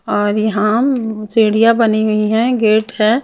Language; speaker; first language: Hindi; non-native, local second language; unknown